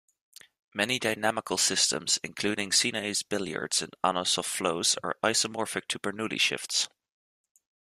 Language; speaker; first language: English; native; English